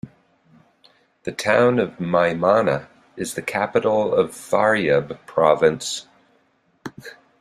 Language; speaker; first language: English; native; English